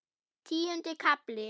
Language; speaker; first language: Icelandic; non-native, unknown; German